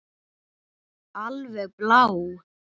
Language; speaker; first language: Icelandic; native; Icelandic